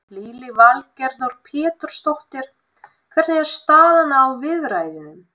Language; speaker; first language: Icelandic; non-native, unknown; Russian